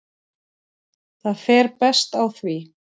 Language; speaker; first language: Icelandic; native; Icelandic